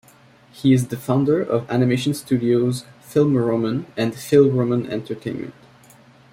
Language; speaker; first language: English; native; English